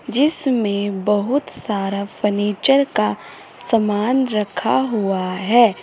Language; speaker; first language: Hindi; native; Hindi